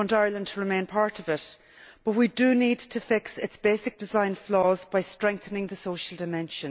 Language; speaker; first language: English; native; English